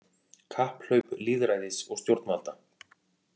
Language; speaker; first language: Icelandic; native; Icelandic